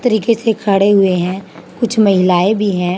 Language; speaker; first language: Hindi; native; Hindi